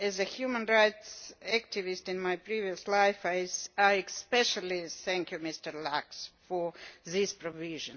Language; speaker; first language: English; non-native, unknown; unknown